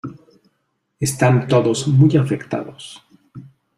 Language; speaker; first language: Spanish; native; Spanish